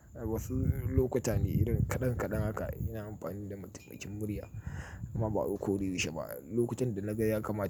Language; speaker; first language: Hausa; native; Hausa